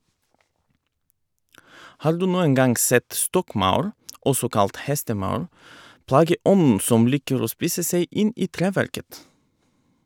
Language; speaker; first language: Norwegian; non-native, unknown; Bulgarian